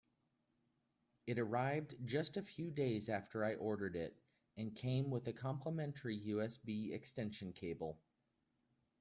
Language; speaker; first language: English; native; English